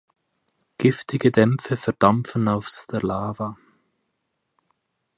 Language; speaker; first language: German; native; German